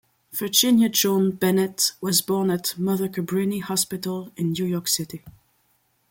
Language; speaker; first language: English; non-native, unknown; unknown